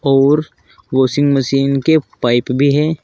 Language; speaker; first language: Hindi; native; Hindi